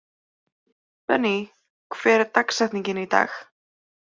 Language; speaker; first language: Icelandic; native; Icelandic